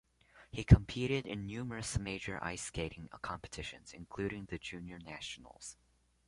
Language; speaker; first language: English; non-native, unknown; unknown